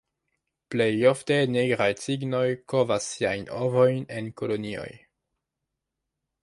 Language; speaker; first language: Esperanto; non-native, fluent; French